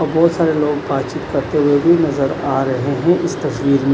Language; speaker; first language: Hindi; non-native, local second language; Punjabi